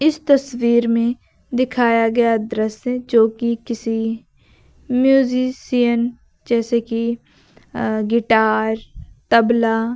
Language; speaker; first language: Hindi; native; Hindi